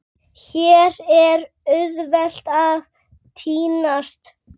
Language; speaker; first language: Icelandic; native; Icelandic